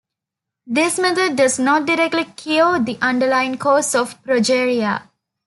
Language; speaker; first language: English; non-native, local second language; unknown